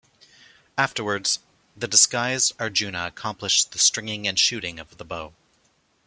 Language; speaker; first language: English; native; English